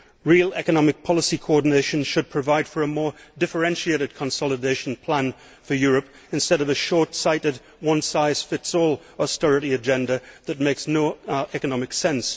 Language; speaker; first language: English; native; English